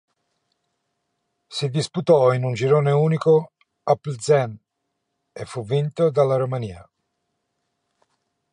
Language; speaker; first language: Italian; non-native, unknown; Norwegian